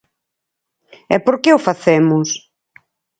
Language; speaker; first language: Galician; native; Galician